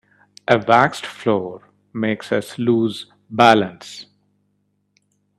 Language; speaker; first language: English; non-native, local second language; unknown